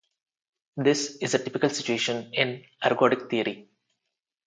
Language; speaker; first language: English; non-native, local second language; Telugu